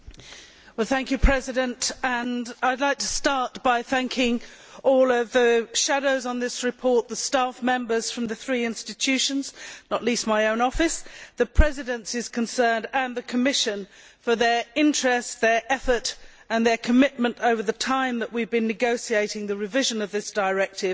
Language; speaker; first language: English; native; English